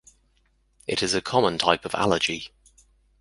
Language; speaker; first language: English; native; English